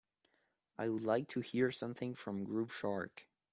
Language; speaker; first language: English; non-native, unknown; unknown